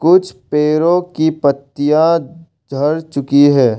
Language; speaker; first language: Hindi; non-native, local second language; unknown